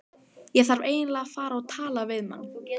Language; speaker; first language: Icelandic; native; Icelandic